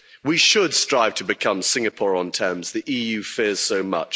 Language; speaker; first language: English; native; English